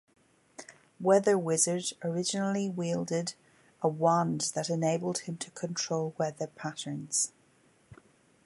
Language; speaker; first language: English; native; English